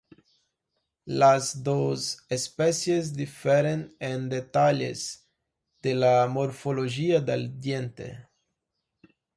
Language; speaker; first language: Spanish; non-native, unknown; Portuguese